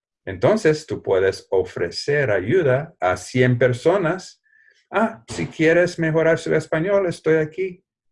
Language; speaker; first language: Spanish; non-native, fluent; English